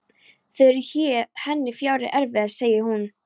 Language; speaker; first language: Icelandic; non-native, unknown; Polish